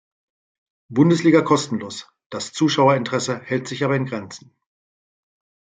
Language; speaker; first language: German; native; German